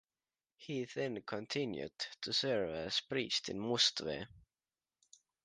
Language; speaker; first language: English; non-native, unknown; Estonian